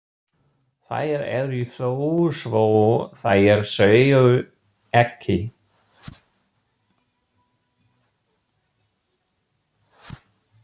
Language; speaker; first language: Icelandic; non-native, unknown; German